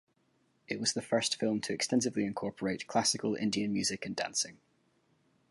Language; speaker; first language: English; native; English